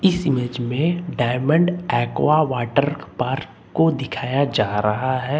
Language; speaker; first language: Hindi; native; Hindi